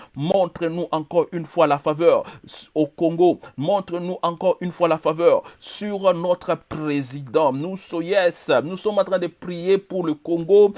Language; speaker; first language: French; non-native, local second language; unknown